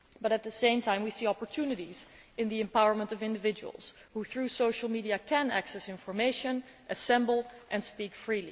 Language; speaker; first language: English; non-native, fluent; Dutch